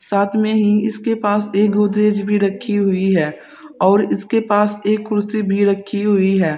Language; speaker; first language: Hindi; native; Hindi